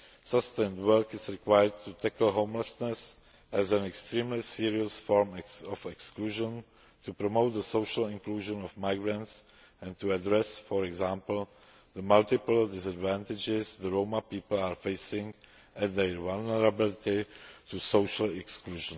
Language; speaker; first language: English; non-native, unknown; Czech